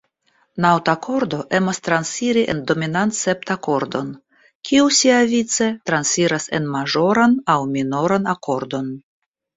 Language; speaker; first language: Esperanto; non-native, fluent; Russian